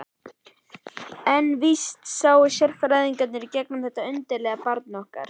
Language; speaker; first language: Icelandic; native; Icelandic